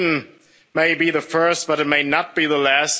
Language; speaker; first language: English; non-native, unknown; German